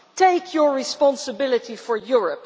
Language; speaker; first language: English; non-native, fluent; Dutch